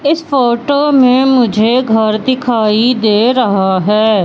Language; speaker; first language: Hindi; native; Hindi